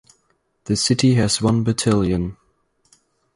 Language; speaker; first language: English; non-native, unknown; German